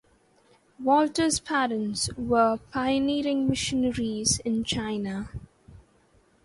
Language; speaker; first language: English; non-native, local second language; Malayalam